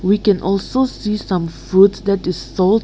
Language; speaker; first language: English; non-native, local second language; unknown